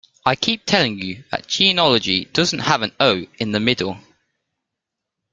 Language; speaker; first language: English; native; English